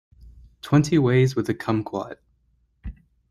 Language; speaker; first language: English; native; English